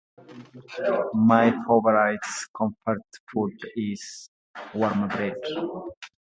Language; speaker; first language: English; non-native, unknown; Oromo